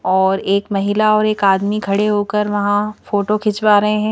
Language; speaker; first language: Hindi; native; Hindi